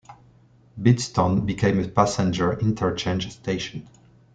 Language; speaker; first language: English; non-native, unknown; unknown